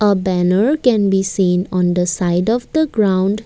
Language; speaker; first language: English; non-native, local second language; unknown